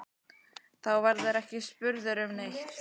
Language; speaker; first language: Icelandic; native; Icelandic